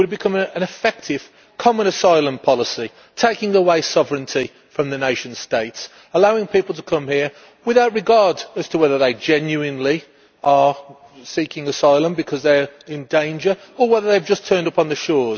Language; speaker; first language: English; native; English